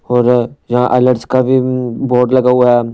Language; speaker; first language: Hindi; non-native, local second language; Punjabi